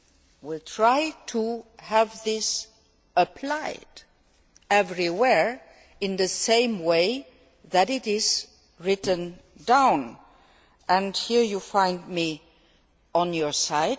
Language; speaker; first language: English; non-native, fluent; Luxembourgish